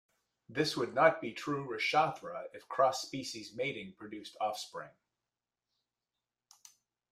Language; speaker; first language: English; native; English